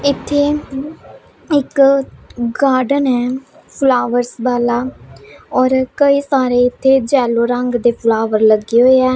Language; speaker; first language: Hindi; non-native, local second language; Punjabi